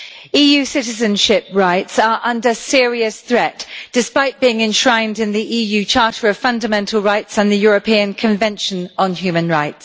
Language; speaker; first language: English; native; English